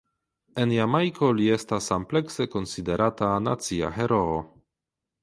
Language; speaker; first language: Esperanto; non-native, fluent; Polish